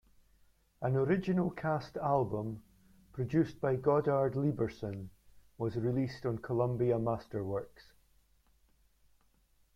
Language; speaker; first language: English; native; English